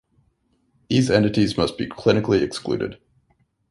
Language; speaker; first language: English; native; English